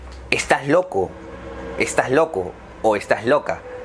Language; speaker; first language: Spanish; native; Spanish